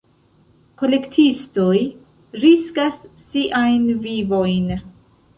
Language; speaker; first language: Esperanto; non-native, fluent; Central Kurdish